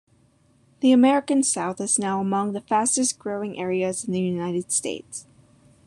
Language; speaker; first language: English; native; English